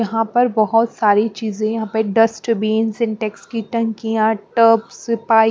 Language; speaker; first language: Hindi; non-native, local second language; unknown